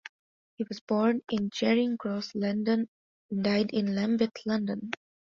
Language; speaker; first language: English; non-native, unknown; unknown